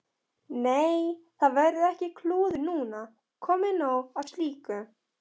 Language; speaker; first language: Icelandic; non-native, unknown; Polish